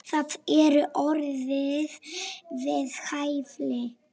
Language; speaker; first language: Icelandic; non-native, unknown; Polish